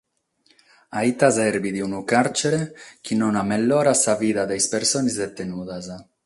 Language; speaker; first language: Sardinian; non-native, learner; Catalan